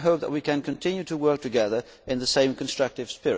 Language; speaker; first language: English; non-native, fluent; Dutch